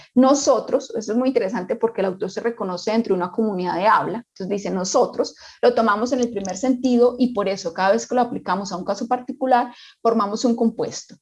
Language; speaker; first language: Spanish; native; Spanish